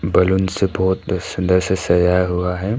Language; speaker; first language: Hindi; non-native, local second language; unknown